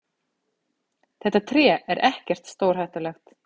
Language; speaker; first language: Icelandic; native; Icelandic